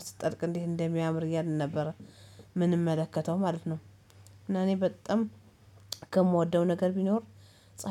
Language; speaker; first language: Amharic; native; Amharic